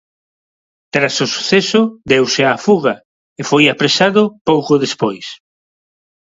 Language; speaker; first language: Galician; non-native, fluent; Spanish